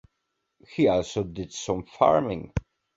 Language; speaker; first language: English; native; English